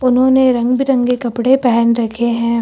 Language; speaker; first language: Hindi; native; Hindi